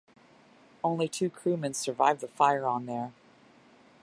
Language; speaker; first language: English; native; English